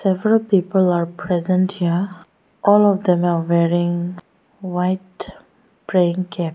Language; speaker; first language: English; non-native, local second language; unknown